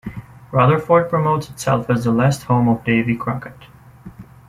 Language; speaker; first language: English; native; English